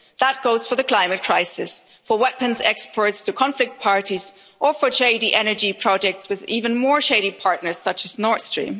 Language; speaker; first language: English; non-native, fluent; German